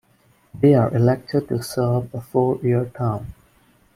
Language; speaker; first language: English; non-native, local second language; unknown